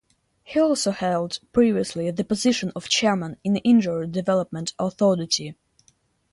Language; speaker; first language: English; non-native, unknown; Russian